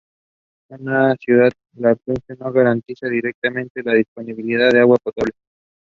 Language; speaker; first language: English; non-native, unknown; Spanish